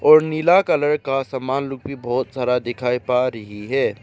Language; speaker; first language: Hindi; non-native, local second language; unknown